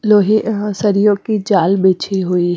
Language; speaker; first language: Hindi; non-native, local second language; Punjabi